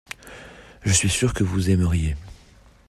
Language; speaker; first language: French; native; French